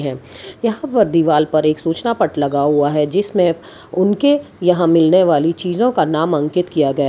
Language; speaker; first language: Hindi; non-native, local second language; Gujarati